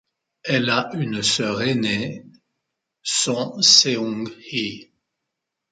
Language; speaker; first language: French; native; French